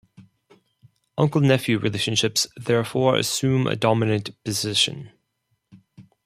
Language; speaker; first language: English; non-native, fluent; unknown